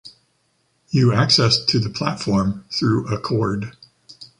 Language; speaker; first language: English; native; English